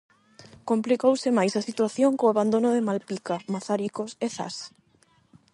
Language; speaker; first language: Galician; non-native, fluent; Spanish